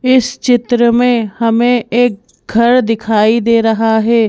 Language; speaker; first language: Hindi; native; Hindi